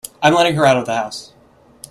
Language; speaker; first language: English; native; English